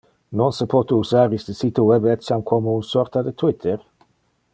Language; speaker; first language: Interlingua; non-native, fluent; Dutch